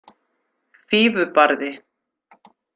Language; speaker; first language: Icelandic; native; Icelandic